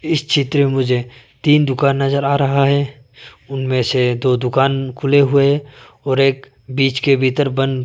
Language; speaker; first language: Hindi; non-native, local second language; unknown